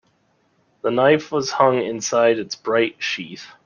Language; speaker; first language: English; native; English